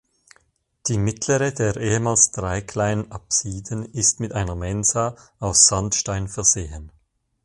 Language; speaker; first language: German; native; German